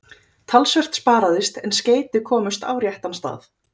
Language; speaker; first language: Icelandic; native; Icelandic